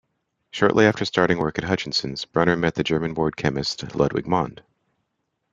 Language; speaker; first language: English; native; English